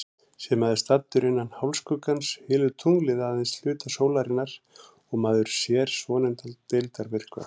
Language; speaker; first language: Icelandic; native; Icelandic